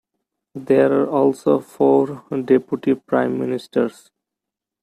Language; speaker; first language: English; non-native, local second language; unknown